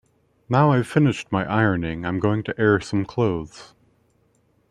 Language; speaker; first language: English; native; English